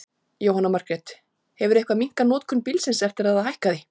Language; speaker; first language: Icelandic; native; Icelandic